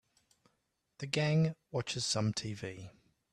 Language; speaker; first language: English; native; English